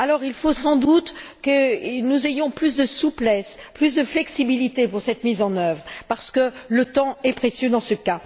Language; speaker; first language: French; native; French